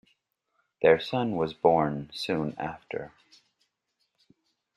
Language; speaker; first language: English; native; English